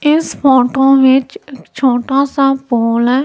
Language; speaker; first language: Hindi; non-native, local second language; Punjabi